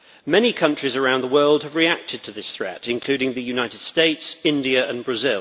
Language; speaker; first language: English; native; English